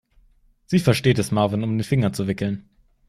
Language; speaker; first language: German; native; German